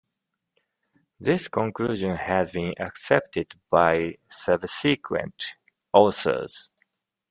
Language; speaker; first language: English; non-native, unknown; Japanese